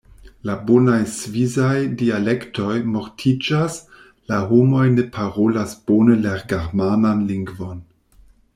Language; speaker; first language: Esperanto; non-native, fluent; German